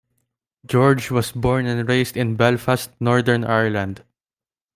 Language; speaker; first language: English; non-native, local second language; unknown